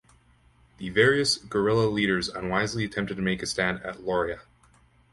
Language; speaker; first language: English; native; English